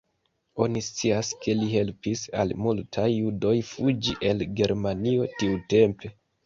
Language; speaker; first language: Esperanto; non-native, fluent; Kinyarwanda